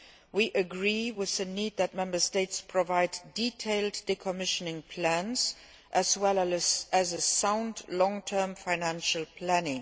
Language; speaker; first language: English; non-native, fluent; Luxembourgish